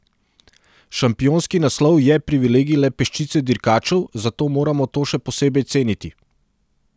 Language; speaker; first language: Slovenian; non-native, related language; Serbian